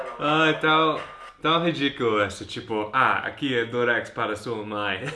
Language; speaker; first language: Portuguese; non-native, fluent; English